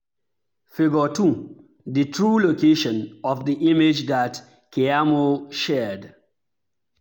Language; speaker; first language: English; non-native, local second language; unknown